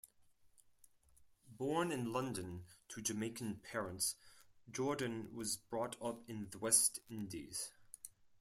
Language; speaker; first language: English; non-native, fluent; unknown